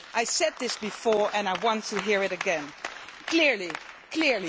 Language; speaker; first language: English; non-native, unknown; Dutch